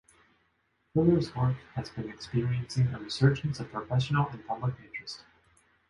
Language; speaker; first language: English; non-native, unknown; Japanese